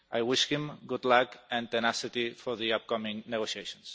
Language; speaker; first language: English; non-native, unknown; Catalan